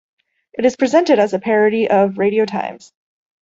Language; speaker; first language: English; native; English